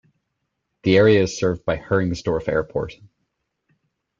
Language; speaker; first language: English; native; English